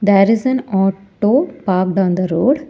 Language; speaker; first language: English; non-native, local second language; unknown